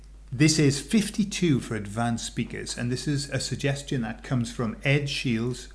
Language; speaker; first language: English; native; English